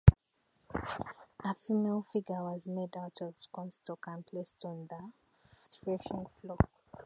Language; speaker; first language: English; native; English